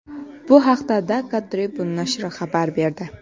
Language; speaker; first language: Uzbek; non-native, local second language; Kara-Kalpak